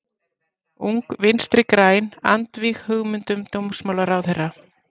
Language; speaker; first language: Icelandic; native; Icelandic